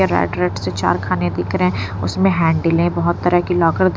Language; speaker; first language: Hindi; non-native, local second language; Punjabi